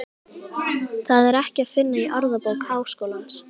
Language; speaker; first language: Icelandic; native; Icelandic